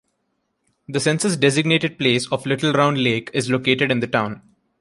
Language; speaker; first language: English; non-native, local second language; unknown